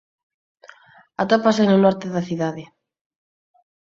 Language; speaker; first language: Galician; native; Galician